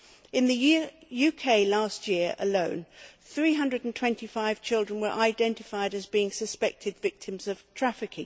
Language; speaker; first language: English; native; English